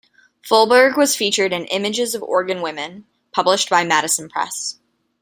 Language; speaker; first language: English; native; English